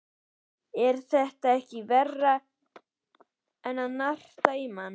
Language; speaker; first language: Icelandic; native; Icelandic